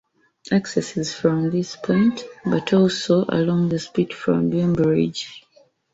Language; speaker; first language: English; native; English